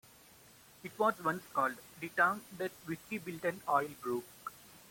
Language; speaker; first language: English; non-native, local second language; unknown